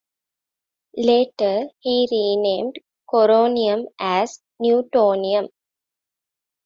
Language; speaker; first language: English; non-native, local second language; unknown